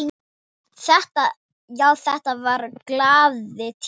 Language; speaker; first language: Icelandic; non-native, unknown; Thai